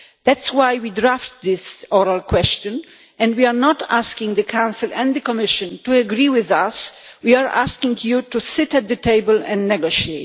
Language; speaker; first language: English; non-native, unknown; Polish